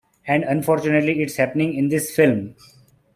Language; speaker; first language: English; non-native, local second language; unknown